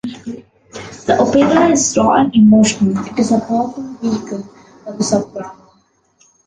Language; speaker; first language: English; non-native, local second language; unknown